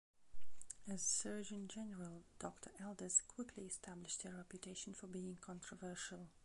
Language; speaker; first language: English; non-native, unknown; Belarusian